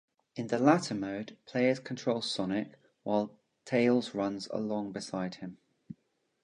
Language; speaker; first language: English; native; English